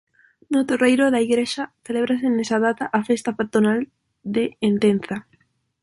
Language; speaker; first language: Galician; non-native, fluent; Spanish